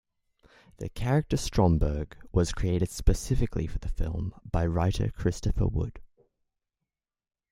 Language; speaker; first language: English; native; English